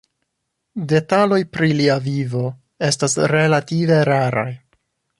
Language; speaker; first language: Esperanto; non-native, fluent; English